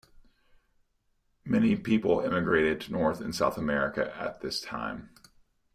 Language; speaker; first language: English; native; English